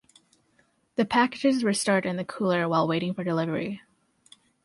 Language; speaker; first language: English; native; English